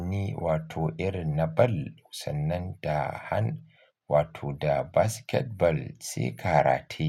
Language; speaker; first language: Hausa; native; Hausa